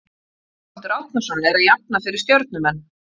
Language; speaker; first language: Icelandic; native; Icelandic